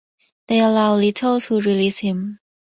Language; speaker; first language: English; non-native, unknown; Thai